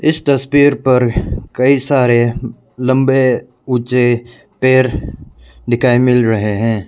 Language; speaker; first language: Hindi; non-native, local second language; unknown